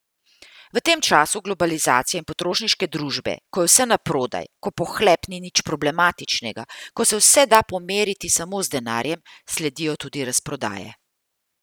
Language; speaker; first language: Slovenian; native; Slovenian